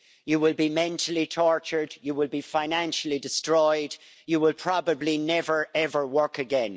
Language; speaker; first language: English; native; English